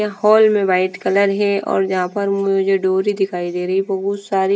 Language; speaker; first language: Hindi; non-native, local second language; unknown